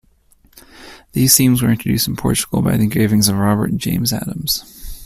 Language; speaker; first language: English; native; English